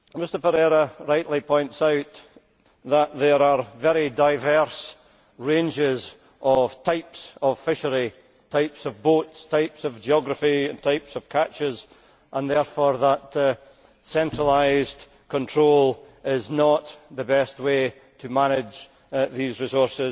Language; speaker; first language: English; native; English